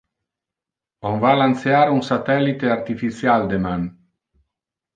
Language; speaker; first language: Interlingua; non-native, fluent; Italian